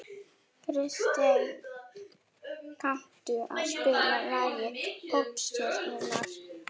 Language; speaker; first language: Icelandic; non-native, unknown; German